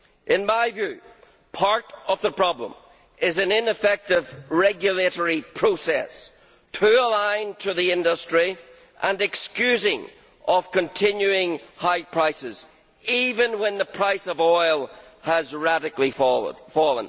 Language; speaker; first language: English; native; English